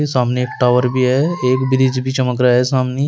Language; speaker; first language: Hindi; native; Hindi